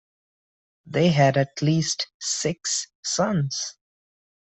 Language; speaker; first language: English; non-native, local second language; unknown